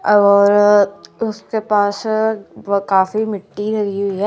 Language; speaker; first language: Hindi; non-native, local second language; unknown